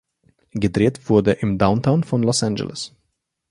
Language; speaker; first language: German; non-native, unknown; Slovenian